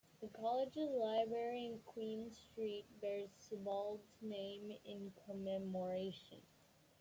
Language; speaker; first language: English; native; English